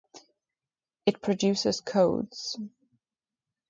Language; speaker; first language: English; native; English